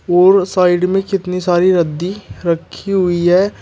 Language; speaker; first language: Hindi; native; Hindi